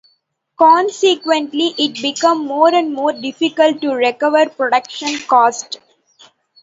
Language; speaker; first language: English; non-native, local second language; Tamil